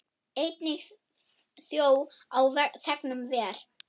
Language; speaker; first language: Icelandic; non-native, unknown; German